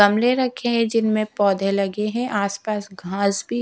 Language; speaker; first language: Hindi; non-native, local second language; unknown